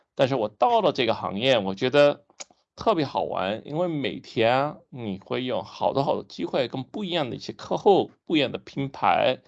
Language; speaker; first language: Chinese; non-native, fluent; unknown